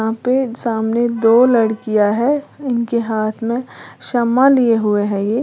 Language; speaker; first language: Hindi; native; Hindi